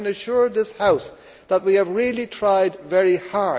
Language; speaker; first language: English; native; English